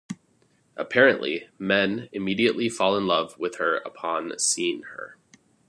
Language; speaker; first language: English; native; English